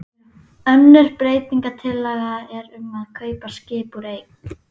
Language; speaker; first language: Icelandic; native; Icelandic